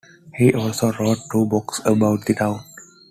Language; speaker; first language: English; non-native, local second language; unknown